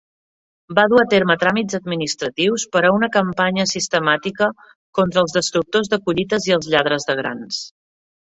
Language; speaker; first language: Catalan; native; Catalan